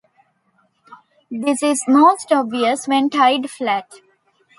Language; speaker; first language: English; non-native, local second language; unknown